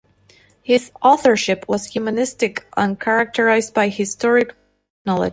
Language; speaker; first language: English; non-native, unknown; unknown